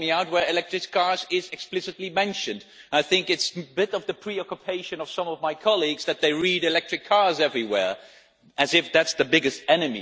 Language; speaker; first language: English; non-native, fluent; Dutch